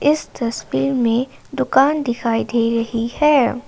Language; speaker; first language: Hindi; non-native, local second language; Assamese